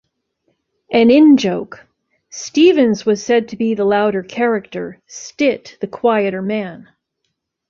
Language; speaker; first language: English; native; English